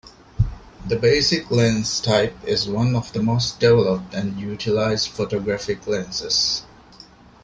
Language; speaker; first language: English; non-native, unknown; Divehi